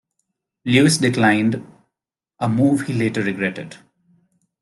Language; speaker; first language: English; non-native, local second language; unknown